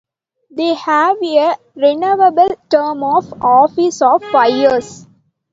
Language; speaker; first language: English; non-native, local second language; Tamil